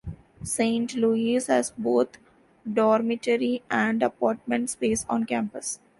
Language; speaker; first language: English; non-native, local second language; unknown